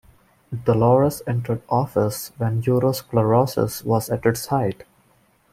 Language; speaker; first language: English; non-native, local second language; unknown